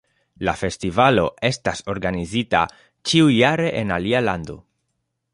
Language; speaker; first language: Esperanto; non-native, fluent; Spanish